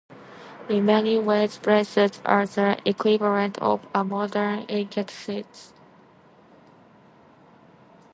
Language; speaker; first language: English; non-native, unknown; Japanese